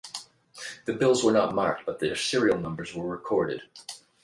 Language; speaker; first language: English; native; English